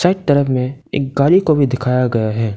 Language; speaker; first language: Hindi; non-native, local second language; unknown